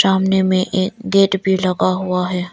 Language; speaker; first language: Hindi; non-native, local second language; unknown